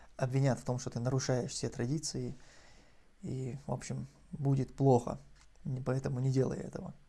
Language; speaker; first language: Russian; non-native, local second language; Chechen